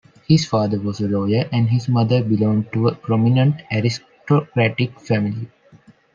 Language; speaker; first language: English; non-native, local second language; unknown